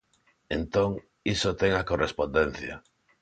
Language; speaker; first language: Galician; non-native, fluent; Spanish